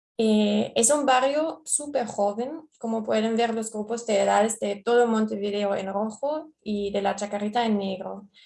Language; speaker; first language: Spanish; non-native, fluent; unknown